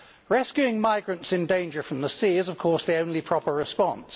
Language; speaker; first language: English; native; English